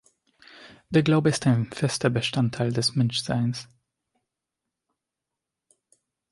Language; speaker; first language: German; non-native, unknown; Hungarian